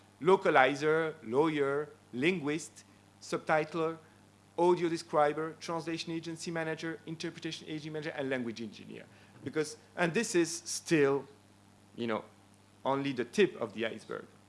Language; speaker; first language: English; non-native, fluent; French